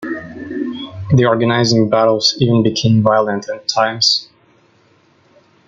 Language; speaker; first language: English; non-native, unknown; Russian